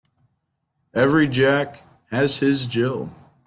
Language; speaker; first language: English; native; English